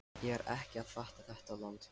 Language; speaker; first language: Icelandic; non-native, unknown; Lithuanian